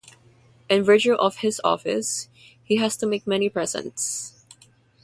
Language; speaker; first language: English; non-native, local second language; Filipino